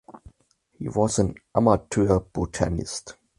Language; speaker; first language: English; non-native, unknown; German